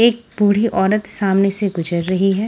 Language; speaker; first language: Hindi; non-native, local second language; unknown